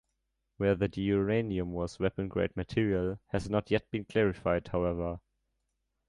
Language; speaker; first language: English; non-native, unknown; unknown